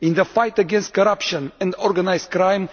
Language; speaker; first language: English; non-native, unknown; Romanian